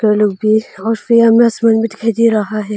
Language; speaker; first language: Hindi; non-native, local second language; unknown